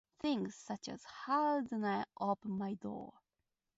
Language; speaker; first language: English; non-native, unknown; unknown